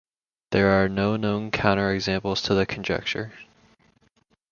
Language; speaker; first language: English; native; English